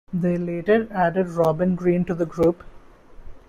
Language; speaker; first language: English; non-native, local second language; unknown